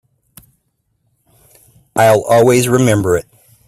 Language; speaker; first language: English; native; English